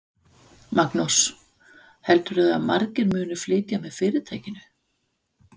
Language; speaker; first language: Icelandic; non-native, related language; Danish